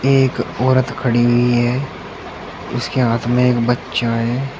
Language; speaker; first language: Hindi; native; Hindi